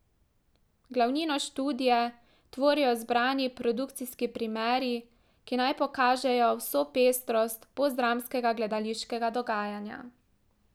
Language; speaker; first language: Slovenian; native; Slovenian